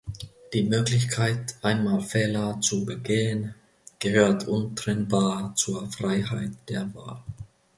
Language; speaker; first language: German; non-native, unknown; Finnish